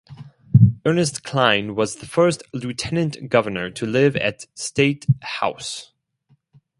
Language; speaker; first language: English; non-native, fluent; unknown